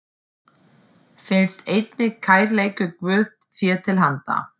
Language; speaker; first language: Icelandic; non-native, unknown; German